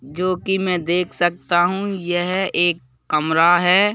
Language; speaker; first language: Hindi; native; Hindi